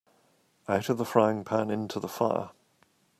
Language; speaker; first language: English; native; English